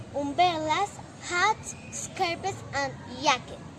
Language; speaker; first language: English; non-native, learner; Spanish